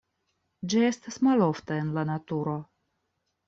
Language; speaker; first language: Esperanto; non-native, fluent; Russian